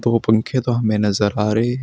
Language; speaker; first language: Hindi; native; Hindi